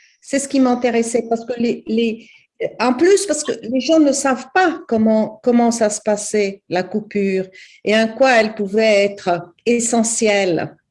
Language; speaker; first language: French; non-native, fluent; Portuguese